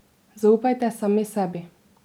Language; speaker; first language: Slovenian; native; Slovenian